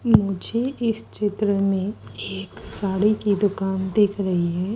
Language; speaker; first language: Hindi; native; Hindi